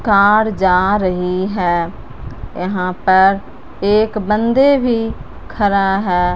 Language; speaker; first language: Hindi; non-native, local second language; Punjabi